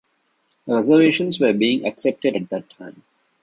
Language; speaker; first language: English; non-native, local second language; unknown